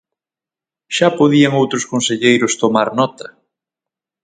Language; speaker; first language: Galician; native; Galician